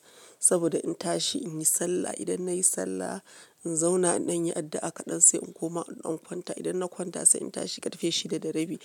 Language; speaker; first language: Hausa; non-native, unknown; Yoruba